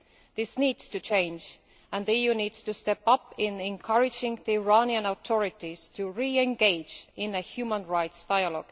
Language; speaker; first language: English; non-native, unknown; Estonian